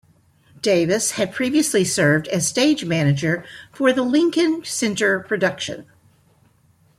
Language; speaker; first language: English; native; English